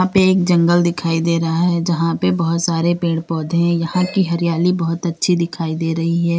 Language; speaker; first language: Hindi; native; Hindi